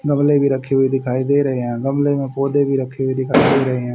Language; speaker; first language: Hindi; native; Hindi